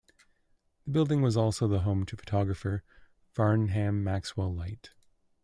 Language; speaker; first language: English; native; English